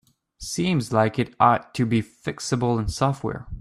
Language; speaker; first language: English; native; English